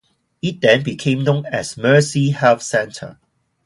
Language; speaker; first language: English; non-native, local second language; Cantonese